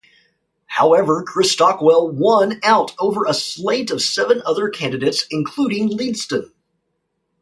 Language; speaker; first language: English; native; English